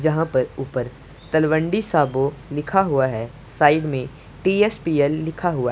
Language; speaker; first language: Hindi; non-native, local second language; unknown